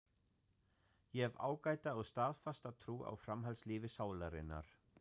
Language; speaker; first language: Icelandic; non-native, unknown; German